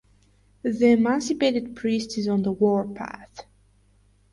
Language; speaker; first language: English; non-native, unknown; Bulgarian